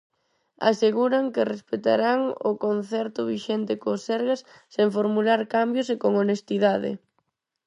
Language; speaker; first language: Galician; non-native, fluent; Spanish